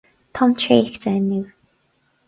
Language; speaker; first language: Irish; non-native, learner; English